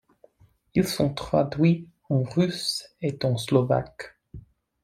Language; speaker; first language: French; non-native, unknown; English